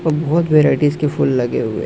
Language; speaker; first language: Hindi; non-native, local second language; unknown